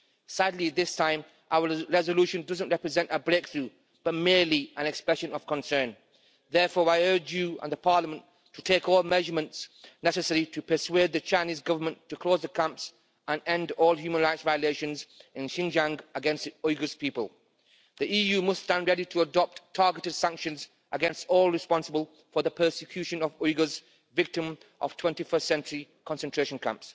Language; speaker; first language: English; native; English